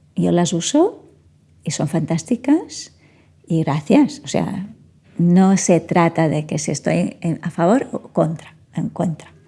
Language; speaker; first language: Spanish; non-native, fluent; Portuguese